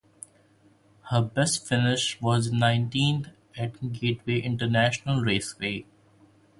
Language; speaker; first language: English; non-native, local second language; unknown